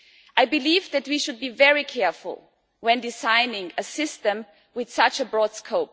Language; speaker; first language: English; non-native, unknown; German